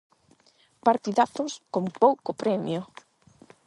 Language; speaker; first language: Galician; non-native, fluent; Spanish